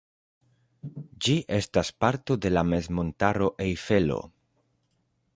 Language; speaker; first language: Esperanto; non-native, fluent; Spanish